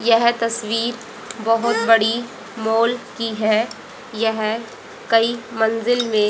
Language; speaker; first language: Hindi; native; Hindi